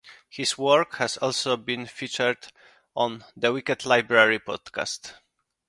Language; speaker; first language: English; non-native, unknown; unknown